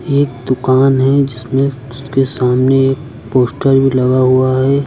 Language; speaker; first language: Hindi; native; Hindi